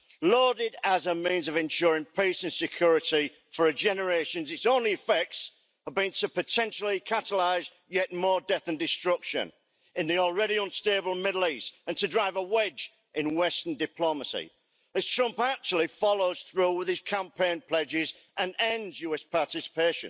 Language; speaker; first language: English; native; English